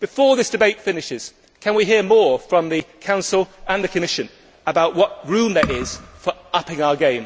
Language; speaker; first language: English; native; English